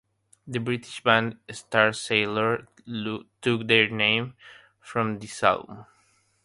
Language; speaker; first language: English; non-native, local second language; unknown